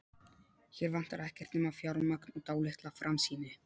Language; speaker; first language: Icelandic; non-native, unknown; Polish